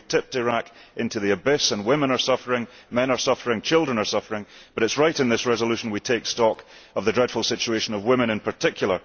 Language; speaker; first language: English; early bilingual, heritage; English